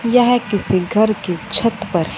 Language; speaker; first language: Hindi; non-native, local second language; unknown